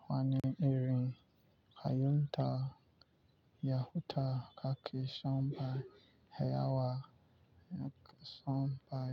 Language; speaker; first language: Hausa; non-native, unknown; Yoruba